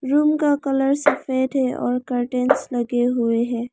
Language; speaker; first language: Hindi; non-native, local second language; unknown